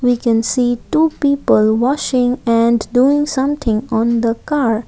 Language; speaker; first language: English; non-native, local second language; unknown